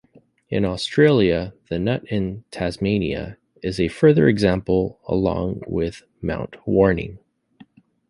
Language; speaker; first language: English; native; English